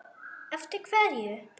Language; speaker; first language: Icelandic; non-native, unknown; German